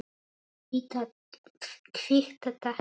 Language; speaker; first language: Icelandic; non-native, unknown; Polish